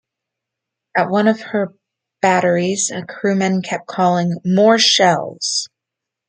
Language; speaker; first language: English; native; English